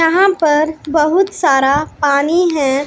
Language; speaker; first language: Hindi; non-native, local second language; Punjabi